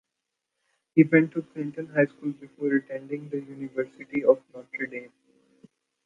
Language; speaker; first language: English; non-native, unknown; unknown